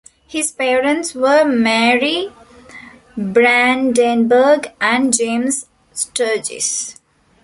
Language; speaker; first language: English; non-native, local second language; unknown